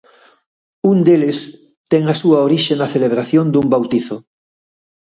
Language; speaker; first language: Galician; native; Galician